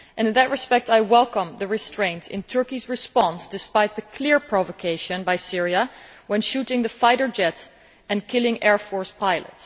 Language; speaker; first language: English; non-native, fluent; Dutch